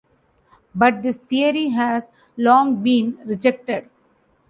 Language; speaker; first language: English; non-native, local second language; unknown